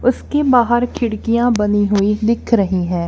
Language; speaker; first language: Hindi; non-native, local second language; Punjabi